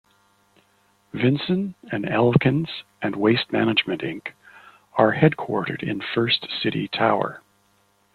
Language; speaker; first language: English; native; English